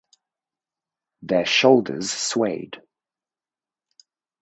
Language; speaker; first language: English; native; English